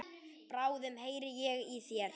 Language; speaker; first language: Icelandic; native; Icelandic